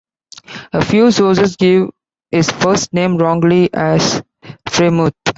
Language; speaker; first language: English; non-native, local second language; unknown